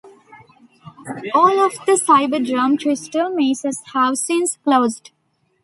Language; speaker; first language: English; non-native, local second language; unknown